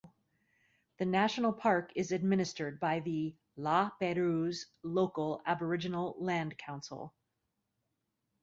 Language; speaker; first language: English; native; English